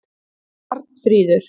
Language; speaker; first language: Icelandic; native; Icelandic